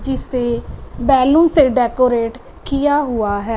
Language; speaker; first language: Hindi; non-native, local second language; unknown